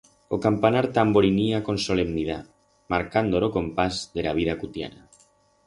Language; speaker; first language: Aragonese; non-native, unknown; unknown